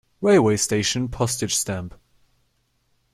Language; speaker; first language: English; non-native, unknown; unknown